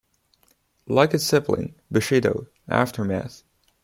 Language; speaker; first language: English; non-native, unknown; Chinese